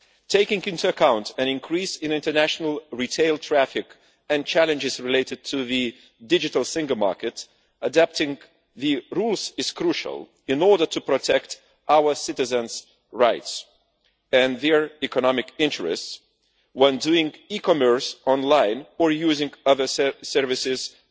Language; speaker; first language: English; non-native, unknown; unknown